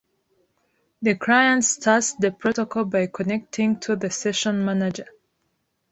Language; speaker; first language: English; non-native, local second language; Kinyarwanda